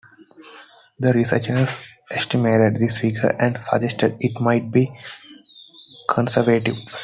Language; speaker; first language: English; non-native, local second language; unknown